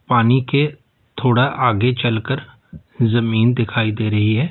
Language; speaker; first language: Hindi; native; Hindi